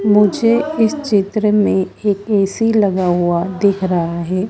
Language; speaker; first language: Hindi; native; Hindi